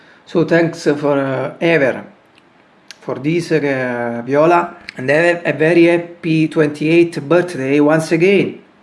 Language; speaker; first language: English; non-native, learner; Italian